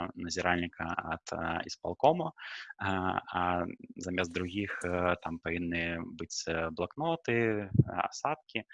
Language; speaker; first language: Belarusian; non-native, local second language; Russian